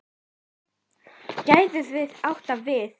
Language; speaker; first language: Icelandic; native; Icelandic